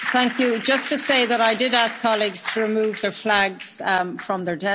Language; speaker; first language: English; native; English